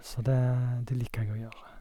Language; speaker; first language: Norwegian; native; Norwegian